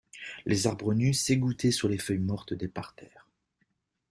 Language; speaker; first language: French; native; French